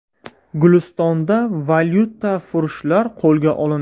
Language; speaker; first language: Uzbek; native; Uzbek